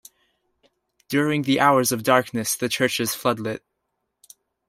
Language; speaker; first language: English; native; English